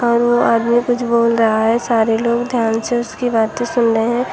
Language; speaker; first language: Hindi; native; Hindi